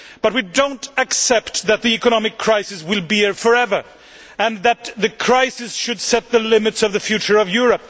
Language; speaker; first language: English; non-native, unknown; Swedish